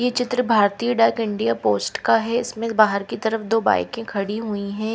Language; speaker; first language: Hindi; non-native, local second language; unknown